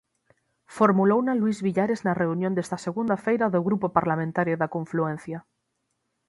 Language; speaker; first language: Galician; native; Galician